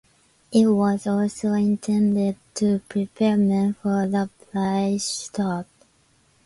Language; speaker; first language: English; non-native, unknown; Japanese